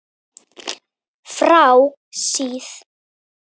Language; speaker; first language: Icelandic; native; Icelandic